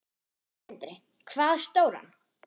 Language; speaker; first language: Icelandic; non-native, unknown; German